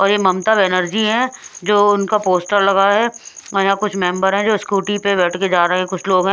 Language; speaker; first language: Hindi; non-native, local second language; Punjabi